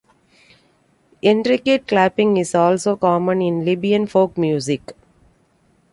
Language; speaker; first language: English; non-native, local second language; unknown